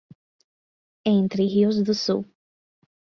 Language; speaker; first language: Portuguese; non-native, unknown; English